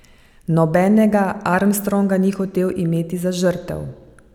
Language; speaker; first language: Slovenian; native; Slovenian